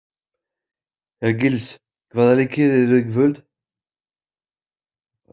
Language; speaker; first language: Icelandic; non-native, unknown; French